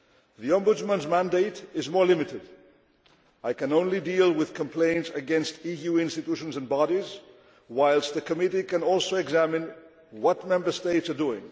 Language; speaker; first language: English; non-native, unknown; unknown